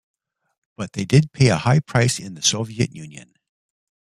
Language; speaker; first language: English; native; English